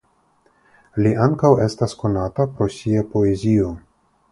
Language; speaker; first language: Esperanto; non-native, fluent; Russian